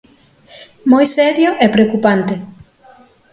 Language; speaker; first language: Galician; native; Galician